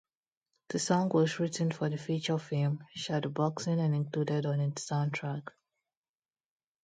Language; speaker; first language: English; non-native, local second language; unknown